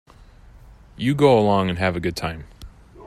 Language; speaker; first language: English; native; English